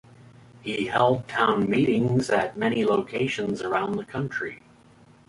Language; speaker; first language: English; native; English